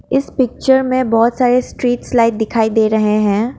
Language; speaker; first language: Hindi; non-native, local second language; Assamese